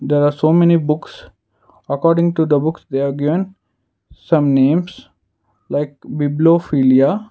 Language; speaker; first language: English; non-native, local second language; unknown